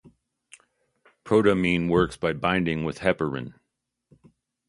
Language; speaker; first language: English; native; English